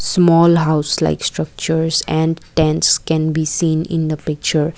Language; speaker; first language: English; non-native, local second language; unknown